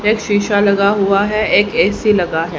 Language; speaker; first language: Hindi; native; Hindi